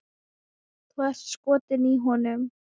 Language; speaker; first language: Icelandic; non-native, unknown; Thai